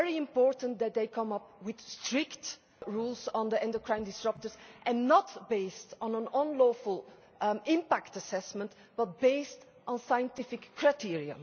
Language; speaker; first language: English; non-native, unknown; Dutch